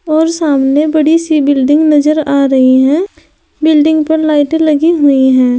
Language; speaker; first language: Hindi; native; Hindi